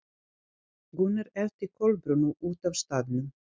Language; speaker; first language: Icelandic; non-native, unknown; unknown